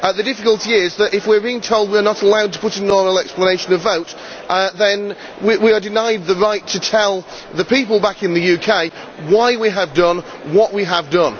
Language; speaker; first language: English; native; English